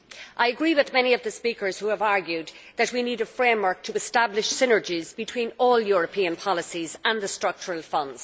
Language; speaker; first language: English; native; English